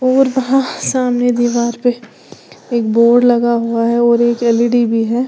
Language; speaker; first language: Hindi; native; Hindi